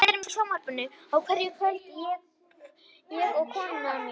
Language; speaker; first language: Icelandic; native; Icelandic